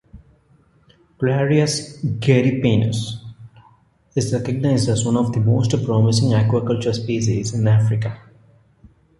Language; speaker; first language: English; non-native, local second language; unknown